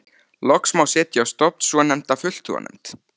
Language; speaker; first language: Icelandic; native; Icelandic